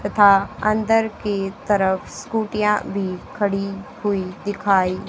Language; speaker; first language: Hindi; native; Hindi